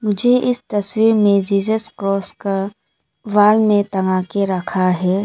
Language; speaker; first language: Hindi; non-native, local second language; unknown